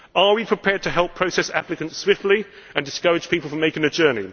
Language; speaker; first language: English; native; English